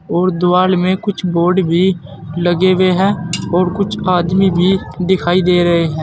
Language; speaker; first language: Hindi; native; Hindi